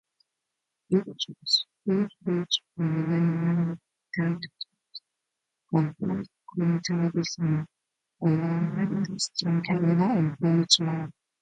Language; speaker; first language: English; native; English